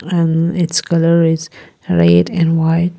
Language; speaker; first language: English; non-native, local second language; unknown